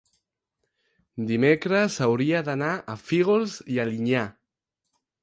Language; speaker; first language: Catalan; non-native, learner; Spanish